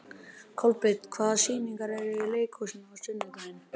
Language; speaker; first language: Icelandic; native; Icelandic